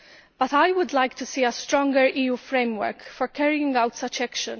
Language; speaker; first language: English; non-native, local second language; Maltese